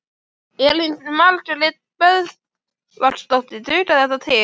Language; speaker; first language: Icelandic; native; Icelandic